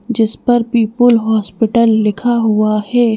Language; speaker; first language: Hindi; native; Hindi